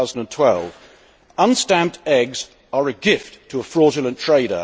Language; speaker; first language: English; native; English